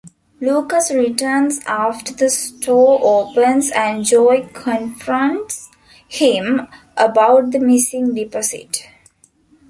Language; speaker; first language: English; non-native, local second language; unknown